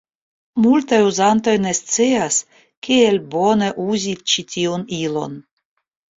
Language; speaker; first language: Esperanto; non-native, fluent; Russian